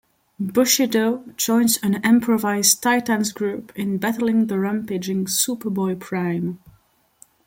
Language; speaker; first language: English; non-native, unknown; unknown